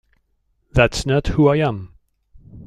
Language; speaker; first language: English; non-native, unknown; French